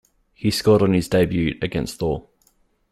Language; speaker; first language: English; native; English